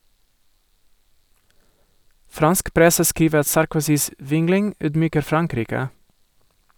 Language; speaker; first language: Norwegian; non-native, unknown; Portuguese